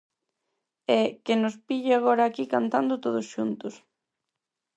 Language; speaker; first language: Galician; non-native, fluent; Spanish